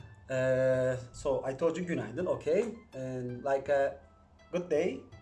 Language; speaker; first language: English; non-native, fluent; Turkish